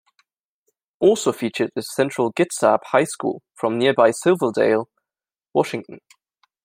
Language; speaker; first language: English; non-native, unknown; German